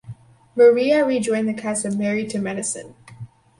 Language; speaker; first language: English; native; English